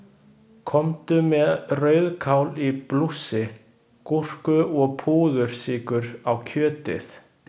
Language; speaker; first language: Icelandic; non-native, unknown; Chinese